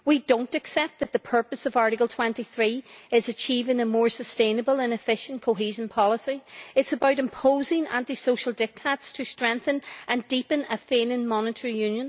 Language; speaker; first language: English; native; English